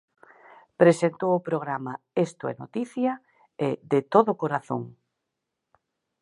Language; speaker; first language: Galician; native; Galician